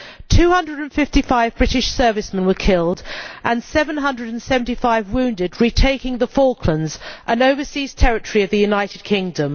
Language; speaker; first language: English; native; English